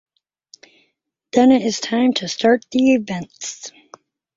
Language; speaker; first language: English; native; English